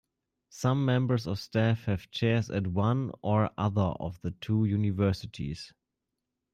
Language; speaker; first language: English; non-native, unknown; German